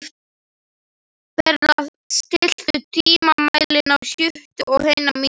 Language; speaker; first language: Icelandic; non-native, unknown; Slovak